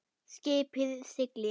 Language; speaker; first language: Icelandic; non-native, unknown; German